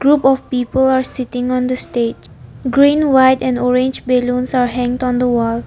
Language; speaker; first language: English; non-native, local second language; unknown